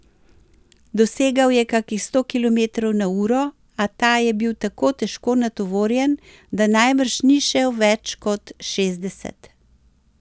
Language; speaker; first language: Slovenian; native; Slovenian